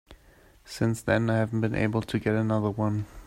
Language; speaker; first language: English; non-native, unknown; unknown